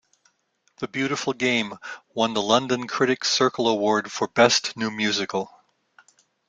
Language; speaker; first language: English; native; English